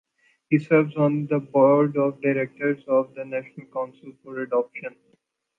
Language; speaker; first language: English; non-native, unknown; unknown